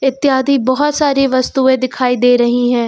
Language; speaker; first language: Hindi; native; Hindi